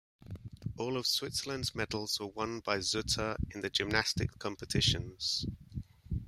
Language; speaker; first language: English; native; English